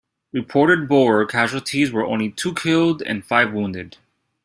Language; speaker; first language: English; native; English